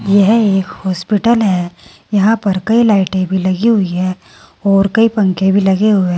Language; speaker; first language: Hindi; native; Hindi